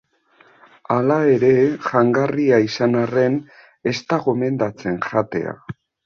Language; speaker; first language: Basque; native; Basque